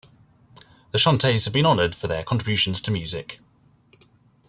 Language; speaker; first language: English; native; English